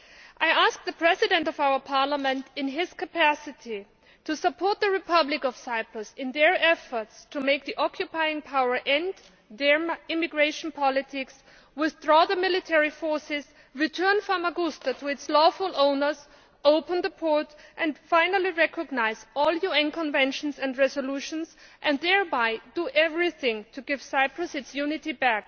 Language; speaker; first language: English; non-native, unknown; Greek